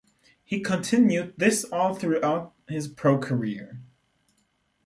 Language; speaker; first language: English; non-native, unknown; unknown